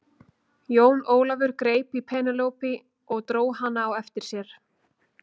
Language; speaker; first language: Icelandic; native; Icelandic